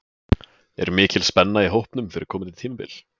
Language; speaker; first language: Icelandic; native; Icelandic